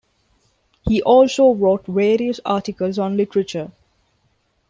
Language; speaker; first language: English; non-native, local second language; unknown